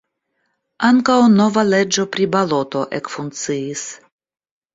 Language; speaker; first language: Esperanto; non-native, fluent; Russian